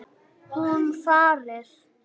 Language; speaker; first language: Icelandic; native; Icelandic